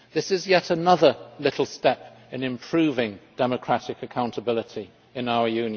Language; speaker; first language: English; native; English